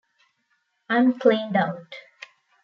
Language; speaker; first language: English; non-native, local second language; Tamil